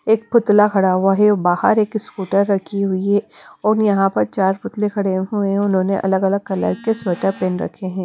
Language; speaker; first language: Hindi; non-native, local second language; Punjabi